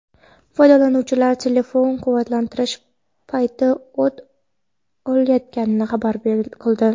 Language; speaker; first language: Uzbek; non-native, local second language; Kara-Kalpak